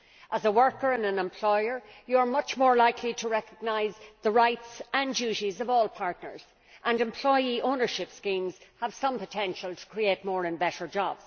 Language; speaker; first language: English; native; English